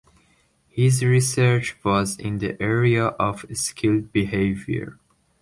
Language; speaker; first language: English; non-native, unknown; Persian